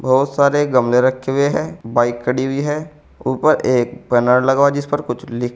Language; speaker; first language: Hindi; native; Hindi